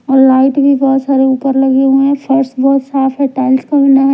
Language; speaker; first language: Hindi; non-native, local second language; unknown